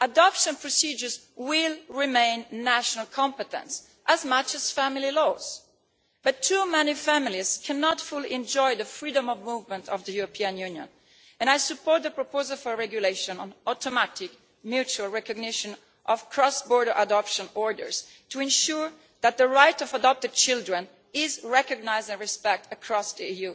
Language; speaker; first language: English; non-native, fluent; Italian